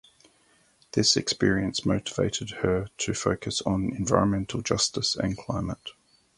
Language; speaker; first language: English; native; English